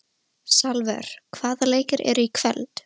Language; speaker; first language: Icelandic; non-native, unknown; Russian